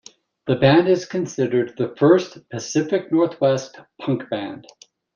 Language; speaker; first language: English; native; English